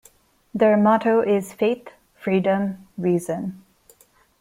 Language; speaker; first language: English; non-native, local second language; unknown